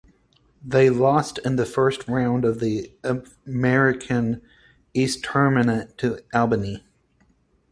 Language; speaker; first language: English; native; English